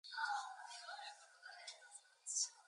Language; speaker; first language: English; native; English